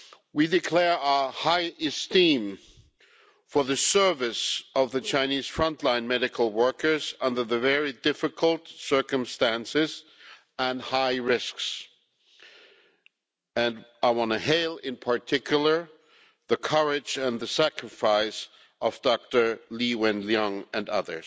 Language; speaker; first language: English; non-native, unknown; German